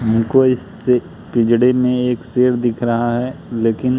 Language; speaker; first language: Hindi; native; Hindi